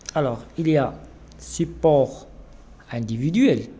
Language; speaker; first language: French; non-native, local second language; Arabic